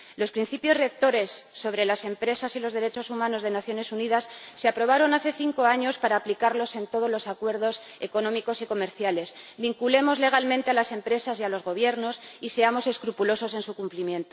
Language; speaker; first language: Spanish; native; Spanish